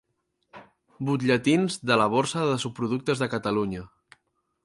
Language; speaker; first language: Catalan; native; Catalan